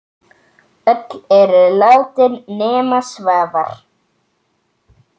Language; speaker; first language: Icelandic; native; Icelandic